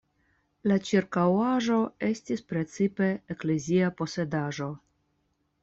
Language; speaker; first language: Esperanto; non-native, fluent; Russian